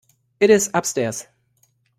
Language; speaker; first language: English; non-native, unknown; German